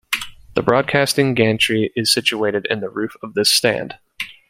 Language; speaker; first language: English; native; English